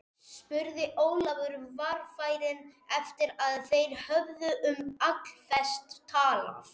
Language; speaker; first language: Icelandic; non-native, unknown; Spanish